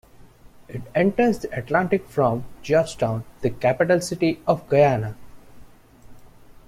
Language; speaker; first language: English; non-native, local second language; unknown